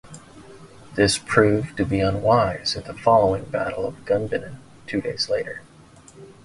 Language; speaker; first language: English; native; English